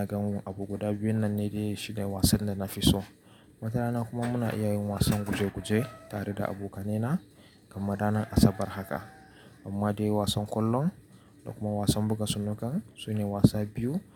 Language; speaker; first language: Hausa; native; Hausa